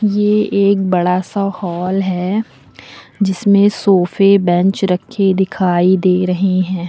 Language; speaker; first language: Hindi; native; Hindi